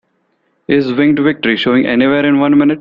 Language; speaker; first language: English; non-native, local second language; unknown